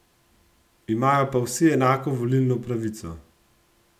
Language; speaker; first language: Slovenian; native; Slovenian